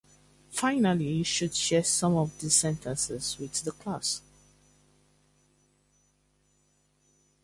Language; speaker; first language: English; native; English